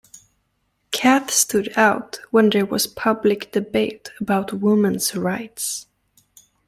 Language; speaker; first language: English; native; English